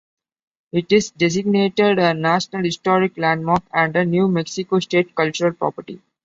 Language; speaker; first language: English; non-native, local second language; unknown